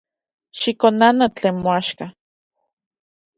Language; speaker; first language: Central Puebla Nahuatl; native; Central Puebla Nahuatl